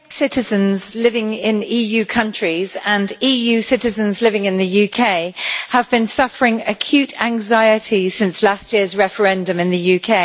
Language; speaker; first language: English; native; English